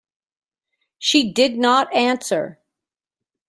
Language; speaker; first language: English; native; English